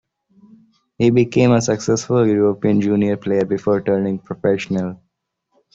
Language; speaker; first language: English; non-native, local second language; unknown